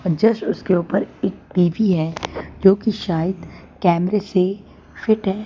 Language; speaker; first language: Hindi; non-native, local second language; Gujarati